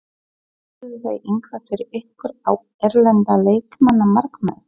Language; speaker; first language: Icelandic; non-native, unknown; Polish